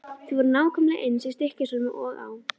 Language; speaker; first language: Icelandic; native; Icelandic